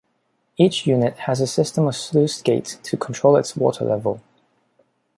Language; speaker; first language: English; non-native, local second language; Cantonese